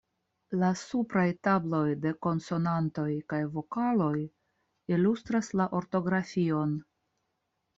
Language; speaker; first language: Esperanto; non-native, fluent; Russian